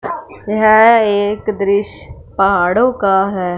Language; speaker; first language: Hindi; non-native, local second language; Punjabi